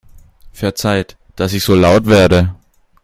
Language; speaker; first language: German; native; German